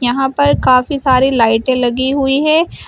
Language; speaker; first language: Hindi; native; Hindi